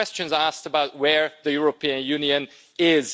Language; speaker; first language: English; non-native, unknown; Hungarian